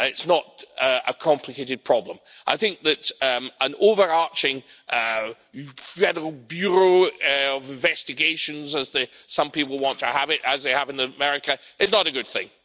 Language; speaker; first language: English; native; English